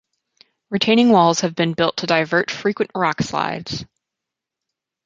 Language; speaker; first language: English; native; English